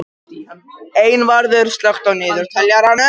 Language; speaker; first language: Icelandic; non-native, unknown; Japanese